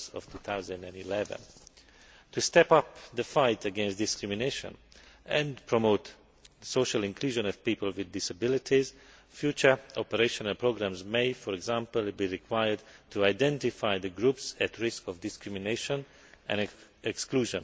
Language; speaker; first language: English; non-native, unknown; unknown